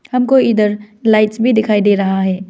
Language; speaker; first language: Hindi; non-native, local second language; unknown